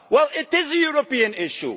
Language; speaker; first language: English; non-native, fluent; Dutch